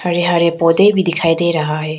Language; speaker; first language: Hindi; non-native, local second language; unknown